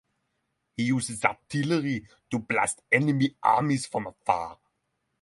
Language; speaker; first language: English; non-native, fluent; Norwegian